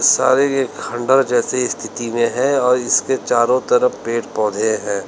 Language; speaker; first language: Hindi; native; Hindi